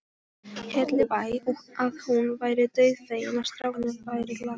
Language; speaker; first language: Icelandic; non-native, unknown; Polish